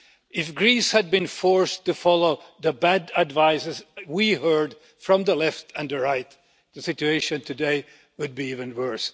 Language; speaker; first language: English; non-native, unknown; Finnish